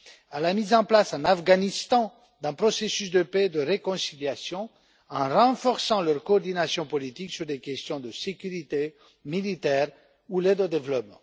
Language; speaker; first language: French; non-native, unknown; Romanian